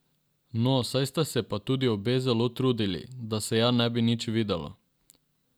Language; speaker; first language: Slovenian; non-native, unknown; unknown